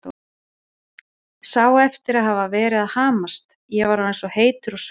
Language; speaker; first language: Icelandic; native; Icelandic